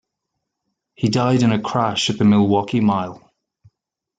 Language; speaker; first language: English; native; English